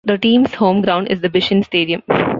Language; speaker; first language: English; non-native, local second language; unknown